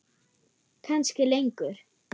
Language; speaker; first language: Icelandic; non-native, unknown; German